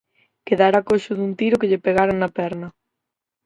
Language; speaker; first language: Galician; native; Galician